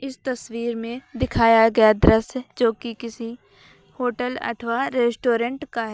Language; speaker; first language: Hindi; native; Hindi